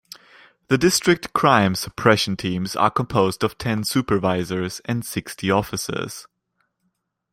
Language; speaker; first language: English; non-native, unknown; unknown